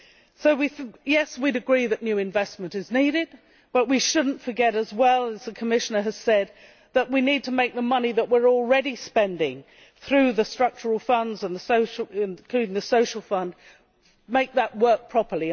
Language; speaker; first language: English; native; English